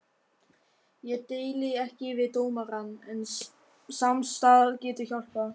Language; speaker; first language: Icelandic; non-native, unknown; German